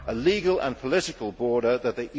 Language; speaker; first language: English; native; English